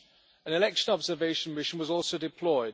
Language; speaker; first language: English; non-native, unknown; German